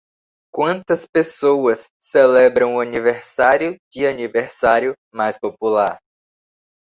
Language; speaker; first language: Portuguese; native; Portuguese